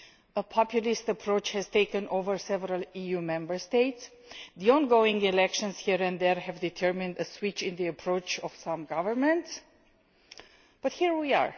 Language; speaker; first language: English; non-native, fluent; Romanian